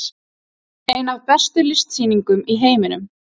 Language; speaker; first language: Icelandic; native; Icelandic